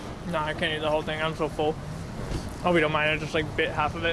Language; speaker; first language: English; native; English